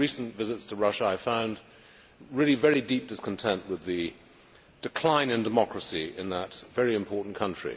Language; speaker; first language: English; native; English